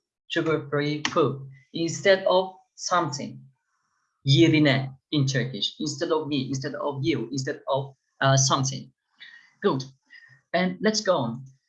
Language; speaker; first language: English; non-native, fluent; Turkish